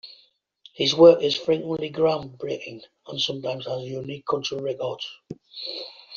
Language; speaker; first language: English; native; English